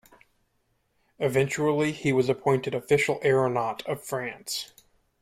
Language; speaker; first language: English; native; English